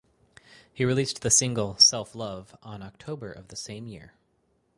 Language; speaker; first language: English; native; English